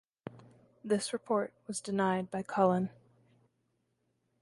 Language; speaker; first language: English; native; English